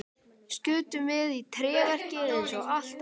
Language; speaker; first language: Icelandic; native; Icelandic